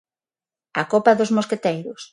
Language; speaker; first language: Galician; non-native, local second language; Spanish